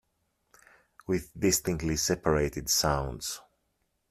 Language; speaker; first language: English; non-native, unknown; French